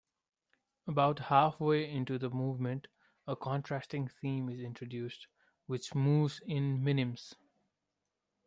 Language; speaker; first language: English; non-native, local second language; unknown